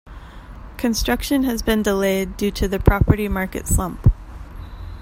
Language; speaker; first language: English; native; English